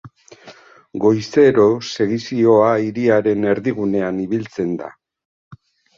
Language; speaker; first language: Basque; native; Basque